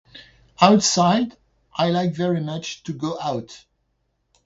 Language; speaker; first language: English; non-native, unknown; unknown